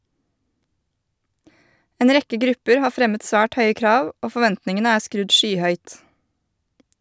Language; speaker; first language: Norwegian; native; Norwegian